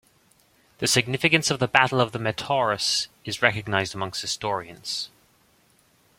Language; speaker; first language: English; native; English